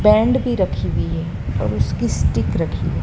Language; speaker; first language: Hindi; native; Hindi